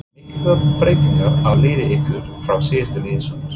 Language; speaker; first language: Icelandic; non-native, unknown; English